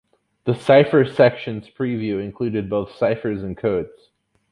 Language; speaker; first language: English; native; English